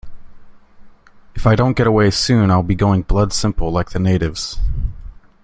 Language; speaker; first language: English; native; English